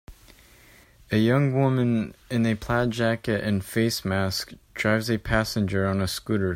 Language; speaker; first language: English; native; English